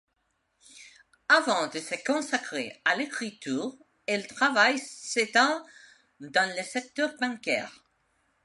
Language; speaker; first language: French; non-native, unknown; Spanish